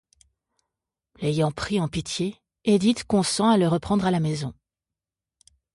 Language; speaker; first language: French; native; French